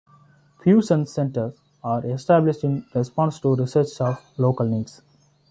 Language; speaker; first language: English; non-native, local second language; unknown